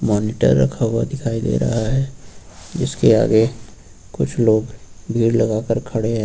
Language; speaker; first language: Hindi; native; Hindi